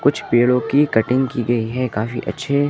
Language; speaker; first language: Hindi; native; Hindi